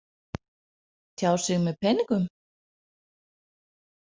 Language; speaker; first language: Icelandic; non-native, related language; Danish